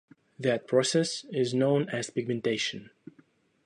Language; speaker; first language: English; non-native, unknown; Russian